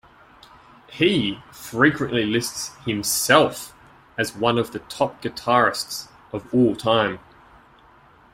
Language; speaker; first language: English; native; English